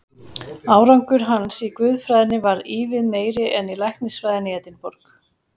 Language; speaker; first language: Icelandic; native; Icelandic